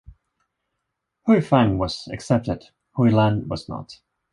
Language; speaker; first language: English; non-native, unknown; Swedish